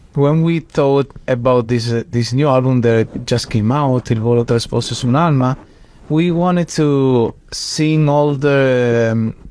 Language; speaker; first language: English; non-native, fluent; Italian